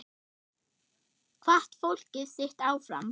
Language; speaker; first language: Icelandic; non-native, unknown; German